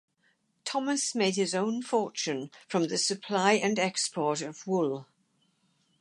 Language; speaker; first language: English; native; English